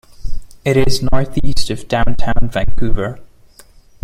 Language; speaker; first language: English; non-native, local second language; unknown